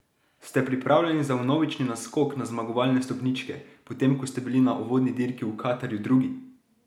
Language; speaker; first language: Slovenian; native; Slovenian